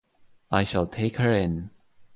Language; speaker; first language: English; non-native, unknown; Estonian